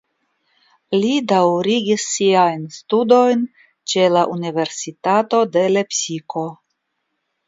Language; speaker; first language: Esperanto; non-native, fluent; Russian